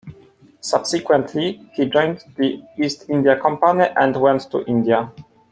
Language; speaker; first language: English; non-native, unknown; Polish